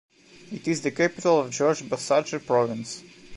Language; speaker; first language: English; non-native, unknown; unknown